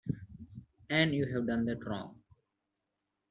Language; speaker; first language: English; non-native, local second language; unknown